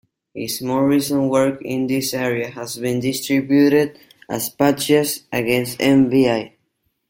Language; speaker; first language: English; non-native, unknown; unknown